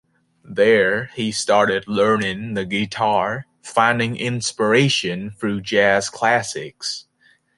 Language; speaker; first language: English; native; English